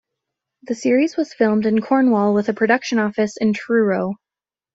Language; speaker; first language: English; native; English